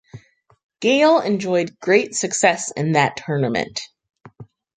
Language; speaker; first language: English; native; English